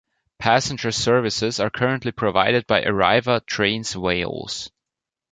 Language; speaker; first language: English; non-native, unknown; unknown